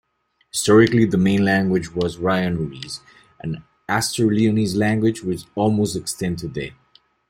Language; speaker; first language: English; native; English